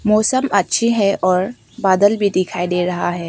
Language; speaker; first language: Hindi; non-native, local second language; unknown